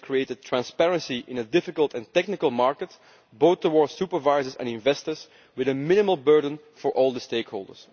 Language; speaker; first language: English; non-native, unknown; Dutch